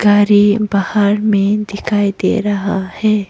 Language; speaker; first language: Hindi; non-native, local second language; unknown